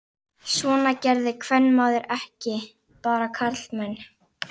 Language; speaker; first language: Icelandic; native; Icelandic